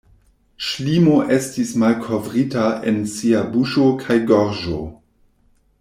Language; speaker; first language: Esperanto; non-native, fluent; German